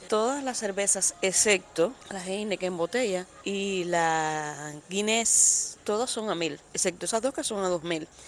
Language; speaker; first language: Spanish; native; Spanish